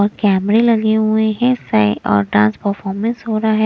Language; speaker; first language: Hindi; non-native, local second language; Punjabi